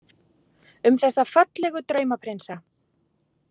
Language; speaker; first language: Icelandic; native; Icelandic